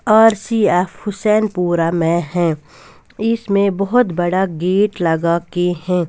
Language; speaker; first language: Hindi; non-native, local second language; Punjabi